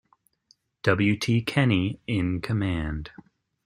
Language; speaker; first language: English; native; English